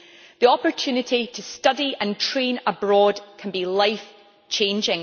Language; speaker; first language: English; native; English